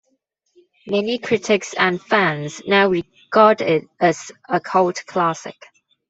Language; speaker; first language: English; non-native, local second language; Cantonese